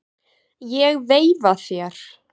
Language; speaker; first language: Icelandic; native; Icelandic